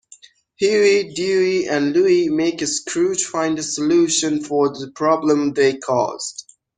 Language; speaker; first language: English; non-native, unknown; Persian